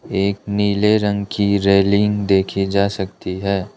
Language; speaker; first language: Hindi; non-native, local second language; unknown